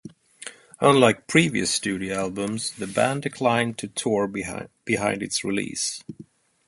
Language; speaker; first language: English; non-native, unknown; Swedish